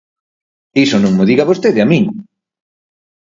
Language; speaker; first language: Galician; native; Galician